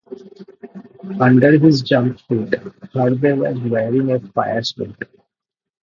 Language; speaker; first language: English; non-native, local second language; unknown